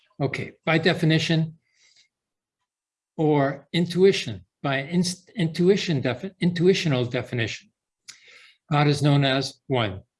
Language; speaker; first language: English; early bilingual, other home language; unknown